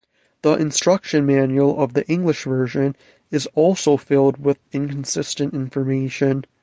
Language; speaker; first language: English; native; English